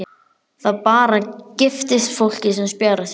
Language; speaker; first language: Icelandic; native; Icelandic